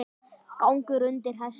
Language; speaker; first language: Icelandic; native; Icelandic